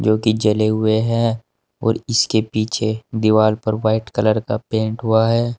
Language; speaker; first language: Hindi; native; Hindi